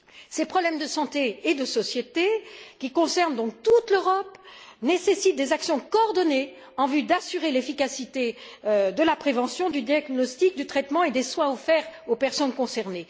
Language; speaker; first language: French; native; French